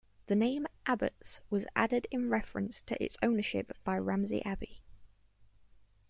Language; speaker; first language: English; native; English